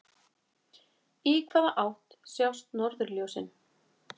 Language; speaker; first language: Icelandic; native; Icelandic